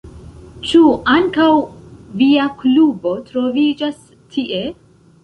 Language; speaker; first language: Esperanto; non-native, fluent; Central Kurdish